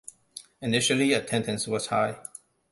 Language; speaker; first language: English; non-native, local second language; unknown